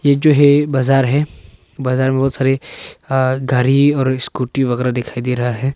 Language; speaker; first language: Hindi; non-native, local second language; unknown